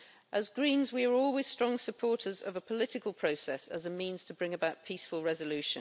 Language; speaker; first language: English; native; English